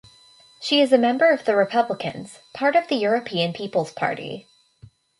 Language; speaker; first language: English; native; English